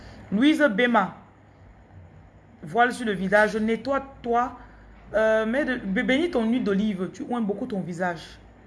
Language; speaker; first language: French; non-native, local second language; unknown